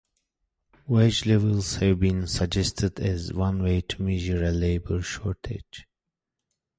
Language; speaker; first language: English; native; English